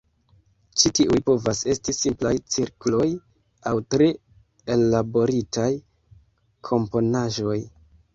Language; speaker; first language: Esperanto; non-native, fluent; Kinyarwanda